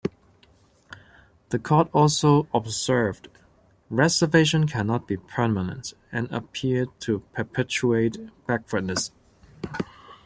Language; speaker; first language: English; non-native, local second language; Cantonese